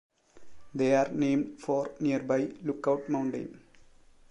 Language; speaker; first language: English; non-native, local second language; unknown